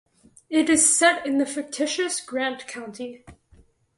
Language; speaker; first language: English; native; English